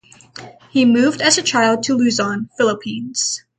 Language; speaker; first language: English; native; English